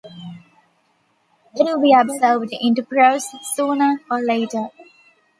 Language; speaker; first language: English; non-native, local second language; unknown